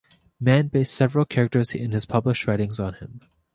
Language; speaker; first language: English; native; English